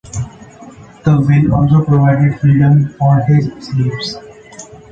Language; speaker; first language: English; non-native, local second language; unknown